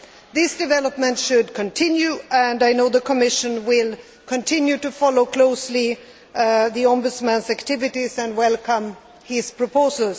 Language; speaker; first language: English; non-native, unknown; Swedish